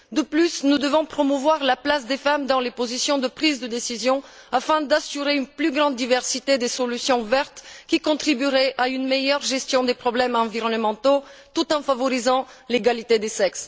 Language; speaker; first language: French; non-native, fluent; Bulgarian